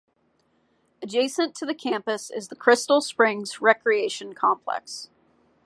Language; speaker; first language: English; native; English